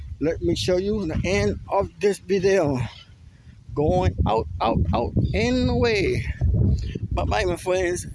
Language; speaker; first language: English; non-native, local second language; Spanish